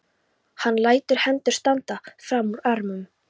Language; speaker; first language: Icelandic; non-native, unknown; Polish